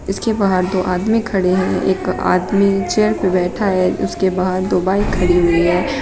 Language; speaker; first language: Hindi; native; Hindi